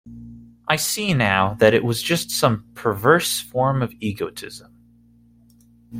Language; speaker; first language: English; native; English